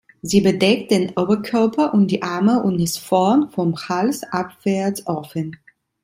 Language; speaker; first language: German; non-native, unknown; Italian